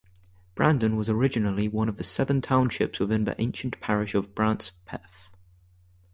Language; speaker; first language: English; native; English